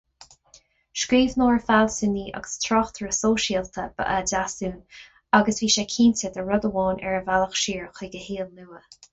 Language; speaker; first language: Irish; non-native, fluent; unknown